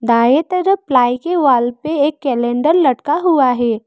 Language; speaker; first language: Hindi; early bilingual, other home language; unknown